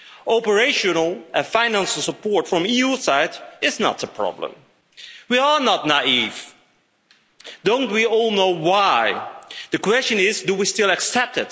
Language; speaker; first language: English; non-native, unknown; Dutch